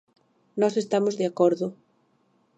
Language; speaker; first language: Galician; native; Galician